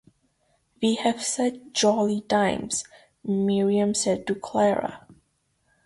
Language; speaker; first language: English; native; English